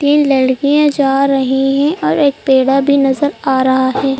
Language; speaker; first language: Hindi; native; Hindi